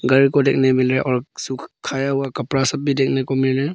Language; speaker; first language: Hindi; early bilingual, other home language; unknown